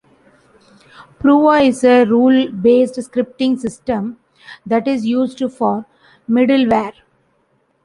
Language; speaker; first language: English; non-native, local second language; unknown